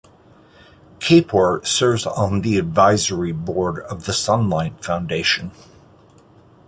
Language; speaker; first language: English; native; English